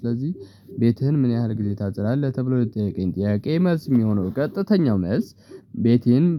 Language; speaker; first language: Amharic; non-native, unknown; Tigrinya